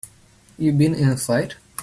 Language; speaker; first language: English; native; English